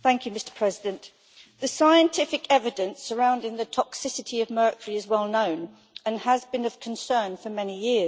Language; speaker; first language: English; native; English